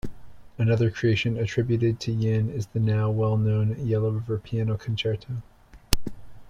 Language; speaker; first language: English; native; English